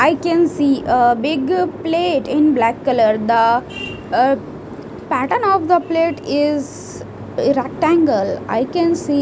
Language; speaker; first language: English; non-native, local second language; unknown